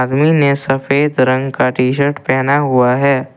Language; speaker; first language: Hindi; non-native, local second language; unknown